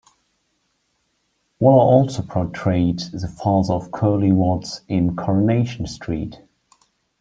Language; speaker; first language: English; non-native, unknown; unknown